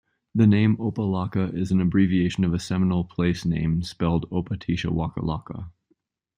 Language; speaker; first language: English; native; English